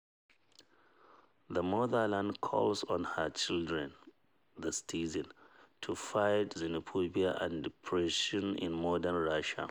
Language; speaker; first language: English; non-native, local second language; Hausa